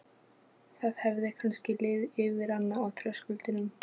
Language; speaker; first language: Icelandic; non-native, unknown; Polish